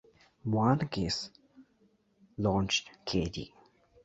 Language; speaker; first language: English; native; English